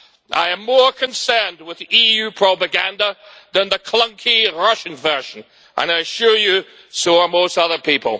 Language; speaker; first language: English; native; English